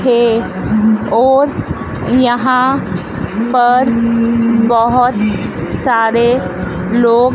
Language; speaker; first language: Hindi; native; Hindi